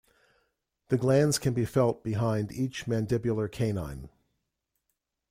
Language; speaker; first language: English; native; English